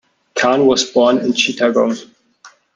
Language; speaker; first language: English; non-native, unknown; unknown